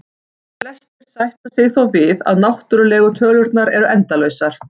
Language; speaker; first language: Icelandic; native; Icelandic